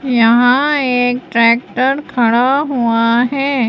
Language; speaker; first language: Hindi; native; Hindi